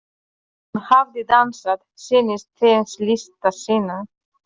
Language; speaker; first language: Icelandic; non-native, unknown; Polish